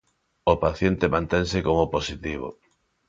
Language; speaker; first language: Galician; non-native, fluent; Spanish